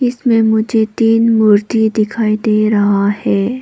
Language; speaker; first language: Hindi; non-native, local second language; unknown